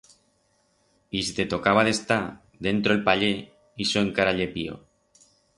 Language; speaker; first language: Aragonese; non-native, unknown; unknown